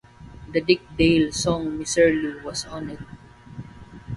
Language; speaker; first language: English; non-native, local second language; Waray